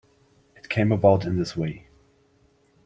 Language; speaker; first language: English; non-native, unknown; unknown